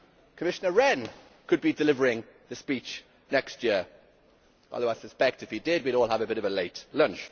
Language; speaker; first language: English; native; English